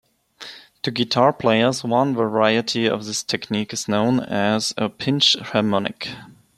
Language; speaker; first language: English; non-native, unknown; German